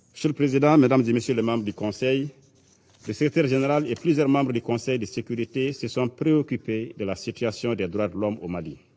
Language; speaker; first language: French; non-native, local second language; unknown